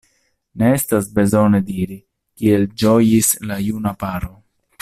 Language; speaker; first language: Esperanto; non-native, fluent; Italian